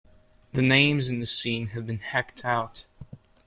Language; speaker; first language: English; native; English